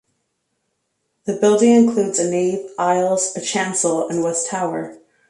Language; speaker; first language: English; native; English